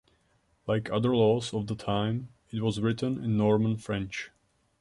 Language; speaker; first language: English; non-native, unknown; Czech